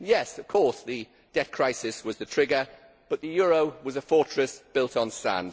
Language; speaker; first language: English; native; English